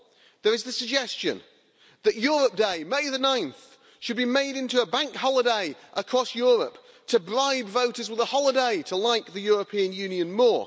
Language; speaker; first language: English; native; English